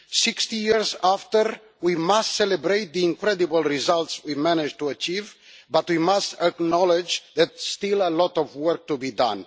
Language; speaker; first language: English; non-native, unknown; Romanian